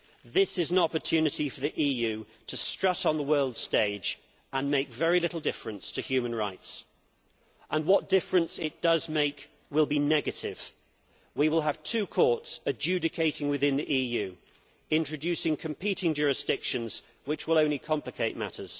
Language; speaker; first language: English; native; English